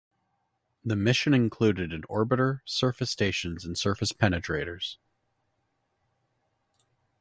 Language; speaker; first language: English; native; English